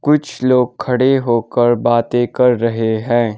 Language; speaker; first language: Hindi; non-native, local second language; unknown